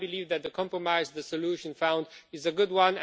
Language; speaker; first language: English; non-native, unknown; Romanian